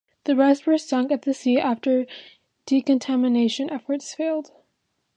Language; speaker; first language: English; native; English